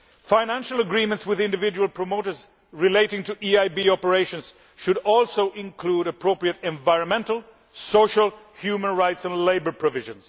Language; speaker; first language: English; non-native, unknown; Swedish